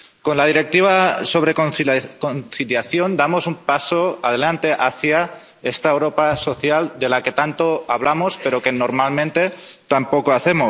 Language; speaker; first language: Spanish; non-native, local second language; Catalan